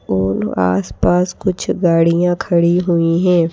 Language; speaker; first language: Hindi; native; Hindi